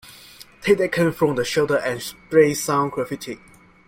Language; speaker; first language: English; non-native, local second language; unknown